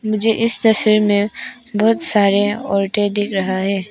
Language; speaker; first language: Hindi; non-native, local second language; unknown